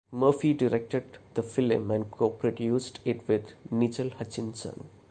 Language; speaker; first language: English; non-native, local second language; Malayalam